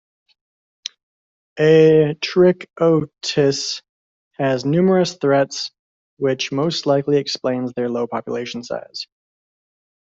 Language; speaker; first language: English; native; English